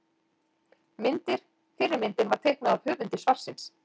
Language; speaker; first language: Icelandic; native; Icelandic